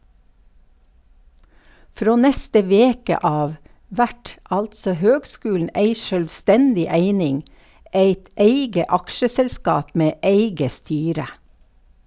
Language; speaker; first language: Norwegian; native; Norwegian